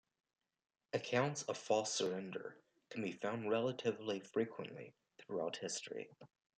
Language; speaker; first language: English; native; English